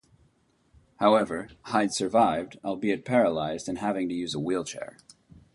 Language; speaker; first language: English; native; English